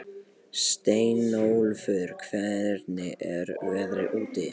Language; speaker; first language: Icelandic; non-native, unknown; Polish